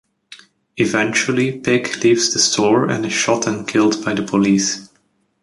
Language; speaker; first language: English; native; English